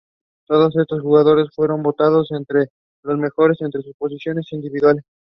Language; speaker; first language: English; non-native, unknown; Spanish